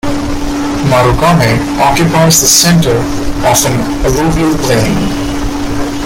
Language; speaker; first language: English; non-native, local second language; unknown